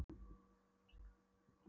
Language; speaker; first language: Icelandic; non-native, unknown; Polish